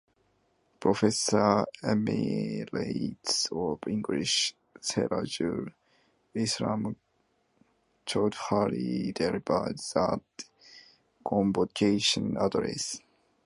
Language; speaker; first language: English; non-native, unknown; Japanese